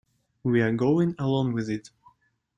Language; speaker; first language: English; non-native, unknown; Russian